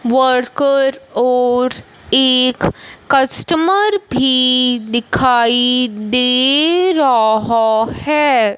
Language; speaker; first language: Hindi; non-native, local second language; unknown